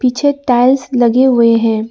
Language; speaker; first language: Hindi; non-native, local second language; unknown